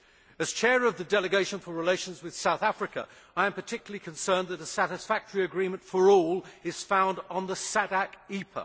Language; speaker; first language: English; native; English